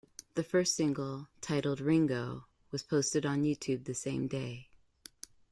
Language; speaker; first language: English; native; English